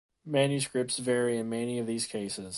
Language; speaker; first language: English; native; English